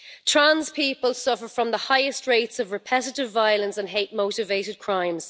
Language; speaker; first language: English; native; English